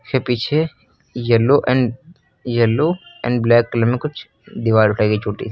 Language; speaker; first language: Hindi; native; Hindi